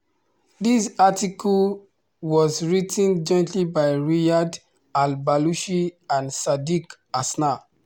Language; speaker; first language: English; non-native, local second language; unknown